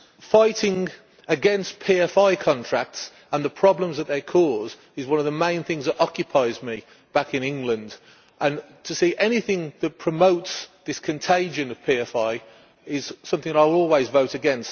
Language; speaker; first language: English; native; English